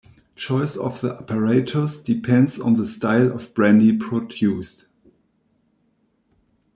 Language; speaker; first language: English; non-native, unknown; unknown